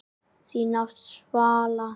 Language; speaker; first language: Icelandic; native; Icelandic